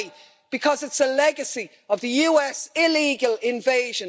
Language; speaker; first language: English; native; English